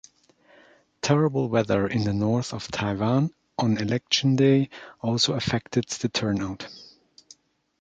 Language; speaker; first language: English; non-native, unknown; German